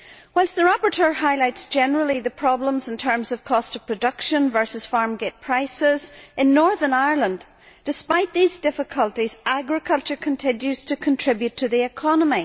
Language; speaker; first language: English; native; English